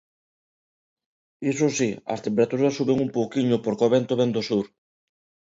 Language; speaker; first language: Galician; non-native, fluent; Spanish